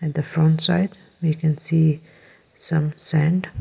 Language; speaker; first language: English; non-native, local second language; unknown